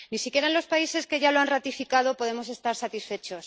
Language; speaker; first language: Spanish; native; Spanish